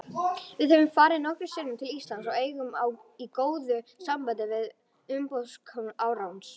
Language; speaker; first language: Icelandic; native; Icelandic